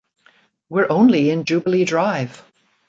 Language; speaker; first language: English; native; English